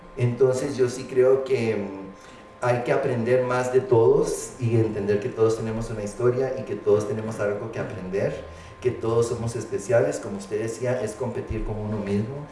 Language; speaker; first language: Spanish; early bilingual, heritage; Spanish